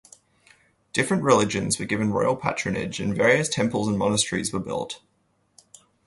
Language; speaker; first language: English; native; English